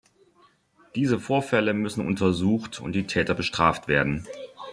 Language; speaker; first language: German; native; German